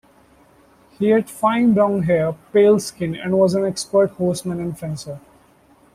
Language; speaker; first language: English; non-native, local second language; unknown